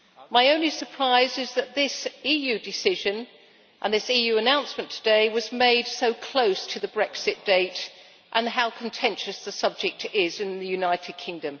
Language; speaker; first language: English; native; English